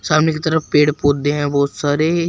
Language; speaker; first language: Hindi; native; Hindi